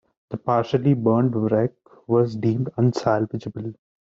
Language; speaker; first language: English; non-native, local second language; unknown